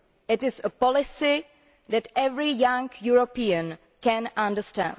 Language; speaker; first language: English; non-native, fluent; Czech